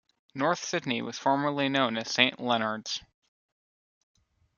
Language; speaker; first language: English; native; English